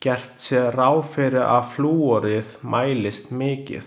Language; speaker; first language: Icelandic; non-native, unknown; Chinese